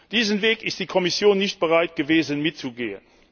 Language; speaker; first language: German; non-native, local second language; Luxembourgish